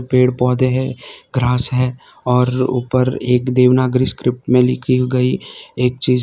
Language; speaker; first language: Hindi; non-native, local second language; Gujarati